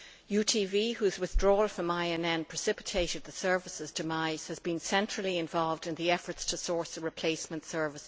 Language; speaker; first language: English; native; English